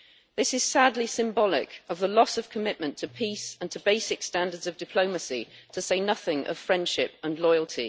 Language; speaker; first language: English; native; English